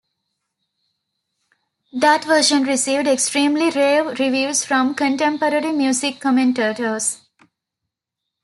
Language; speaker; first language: English; non-native, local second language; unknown